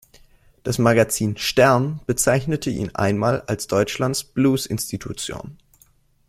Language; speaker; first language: German; native; German